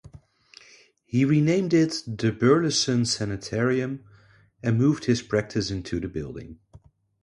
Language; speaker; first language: English; non-native, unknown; Dutch